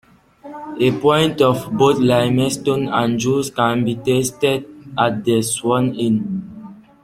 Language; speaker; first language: English; non-native, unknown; French